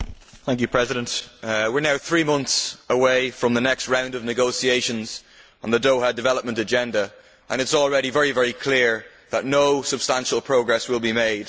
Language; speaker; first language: English; native; English